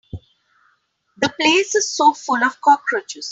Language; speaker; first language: English; non-native, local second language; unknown